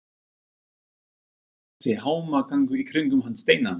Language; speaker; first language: Icelandic; non-native, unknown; German